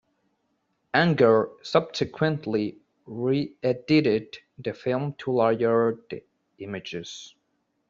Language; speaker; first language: English; native; English